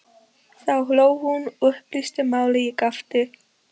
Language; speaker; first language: Icelandic; non-native, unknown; Polish